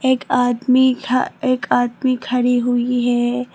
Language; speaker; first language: Hindi; non-native, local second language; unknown